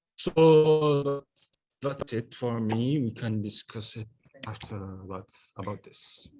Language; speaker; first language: English; non-native, learner; French